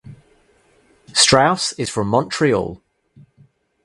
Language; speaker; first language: English; native; English